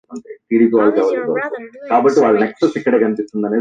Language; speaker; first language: English; non-native, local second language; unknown